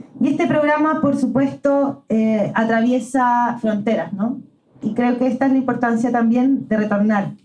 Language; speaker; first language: Spanish; native; Spanish